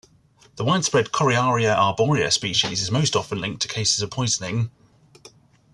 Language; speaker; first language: English; native; English